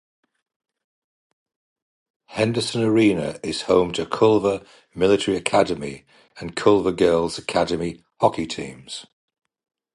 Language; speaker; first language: English; native; English